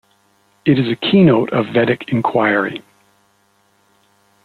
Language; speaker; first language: English; native; English